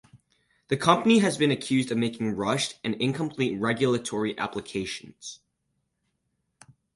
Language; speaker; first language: English; native; English